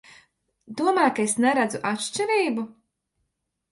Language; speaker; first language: Latvian; native; Latvian